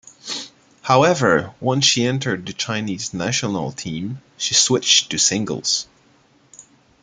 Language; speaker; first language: English; non-native, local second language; French